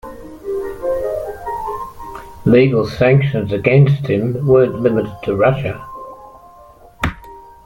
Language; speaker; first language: English; native; English